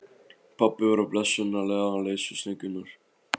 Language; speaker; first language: Icelandic; non-native, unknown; Polish